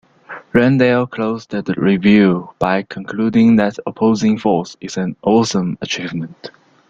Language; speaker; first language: English; non-native, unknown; Chinese